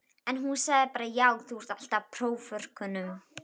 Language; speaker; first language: Icelandic; native; Icelandic